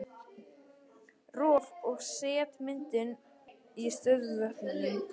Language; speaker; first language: Icelandic; native; Icelandic